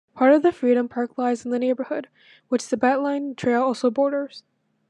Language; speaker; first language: English; native; English